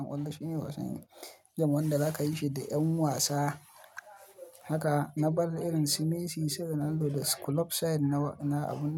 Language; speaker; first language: Hausa; native; Hausa